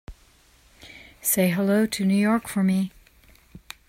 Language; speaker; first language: English; native; English